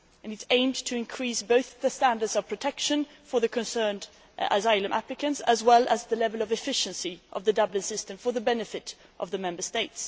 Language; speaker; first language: English; non-native, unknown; Swedish